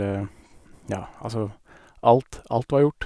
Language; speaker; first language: Norwegian; native; Norwegian